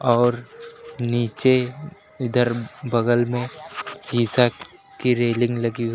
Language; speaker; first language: Hindi; native; Hindi